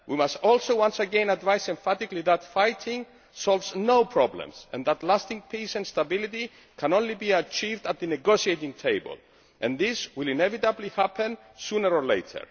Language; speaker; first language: English; non-native, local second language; Greek